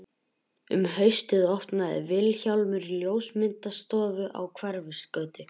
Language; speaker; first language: Icelandic; native; Icelandic